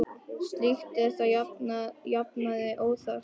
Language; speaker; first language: Icelandic; native; Icelandic